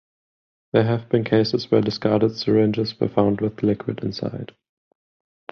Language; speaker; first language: English; non-native, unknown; German